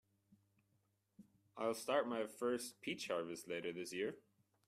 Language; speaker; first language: English; non-native, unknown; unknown